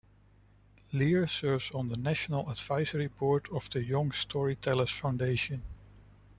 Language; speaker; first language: English; non-native, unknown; Dutch